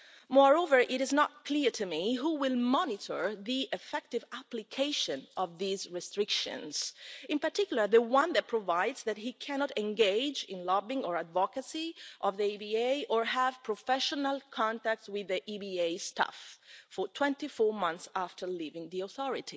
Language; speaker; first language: English; non-native, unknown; Italian